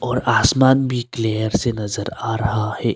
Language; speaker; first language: Hindi; early bilingual, other home language; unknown